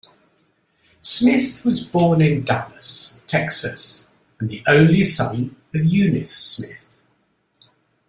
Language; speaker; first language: English; native; English